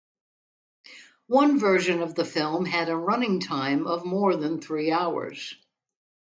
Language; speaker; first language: English; native; English